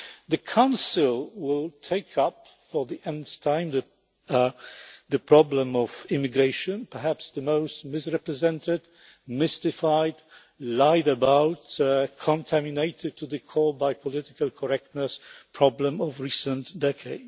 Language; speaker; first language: English; non-native, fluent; Polish